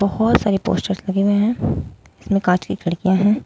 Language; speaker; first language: Hindi; native; Hindi